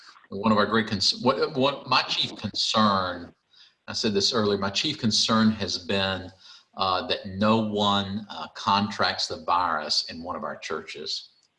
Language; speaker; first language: English; native; English